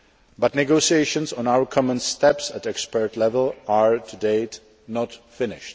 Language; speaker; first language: English; non-native, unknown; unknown